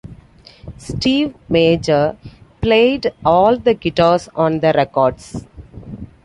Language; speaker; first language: English; non-native, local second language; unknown